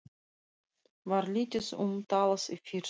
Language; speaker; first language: Icelandic; non-native, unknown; Russian